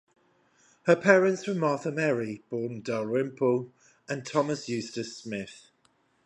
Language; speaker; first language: English; native; English